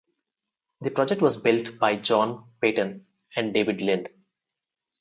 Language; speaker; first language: English; non-native, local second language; Telugu